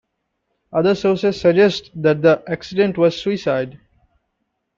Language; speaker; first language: English; non-native, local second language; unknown